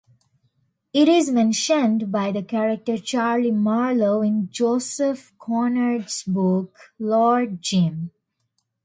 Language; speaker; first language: English; non-native, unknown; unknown